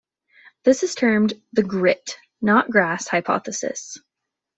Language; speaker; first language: English; native; English